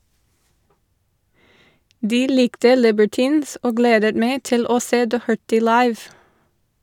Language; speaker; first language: Norwegian; non-native, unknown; English